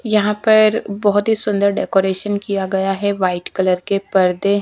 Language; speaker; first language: Hindi; non-native, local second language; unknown